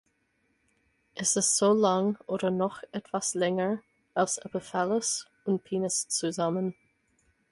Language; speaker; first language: German; non-native, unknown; English